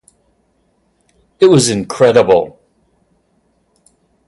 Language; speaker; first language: English; native; English